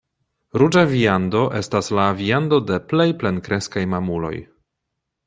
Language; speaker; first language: Esperanto; non-native, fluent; Polish